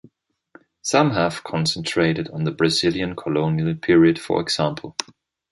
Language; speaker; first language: English; non-native, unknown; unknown